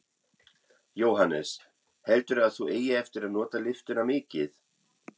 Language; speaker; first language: Icelandic; non-native, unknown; German